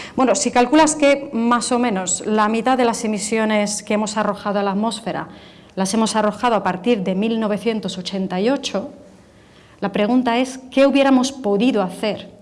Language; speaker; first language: Spanish; non-native, related language; Italian